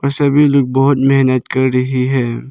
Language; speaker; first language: Hindi; non-native, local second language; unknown